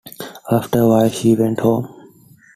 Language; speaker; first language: English; non-native, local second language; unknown